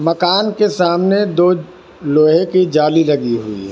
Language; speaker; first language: Hindi; non-native, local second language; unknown